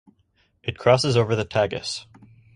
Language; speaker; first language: English; native; English